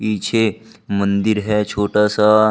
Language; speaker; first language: Hindi; native; Hindi